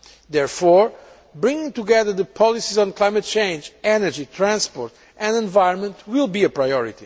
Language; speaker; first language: English; non-native, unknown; Portuguese